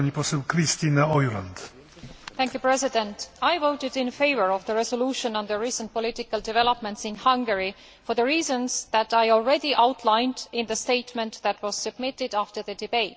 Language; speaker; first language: English; non-native, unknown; Estonian